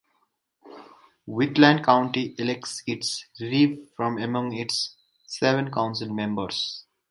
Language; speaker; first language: English; native; English